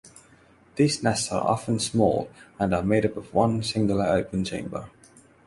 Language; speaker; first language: English; non-native, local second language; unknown